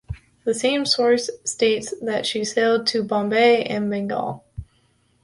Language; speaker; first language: English; native; English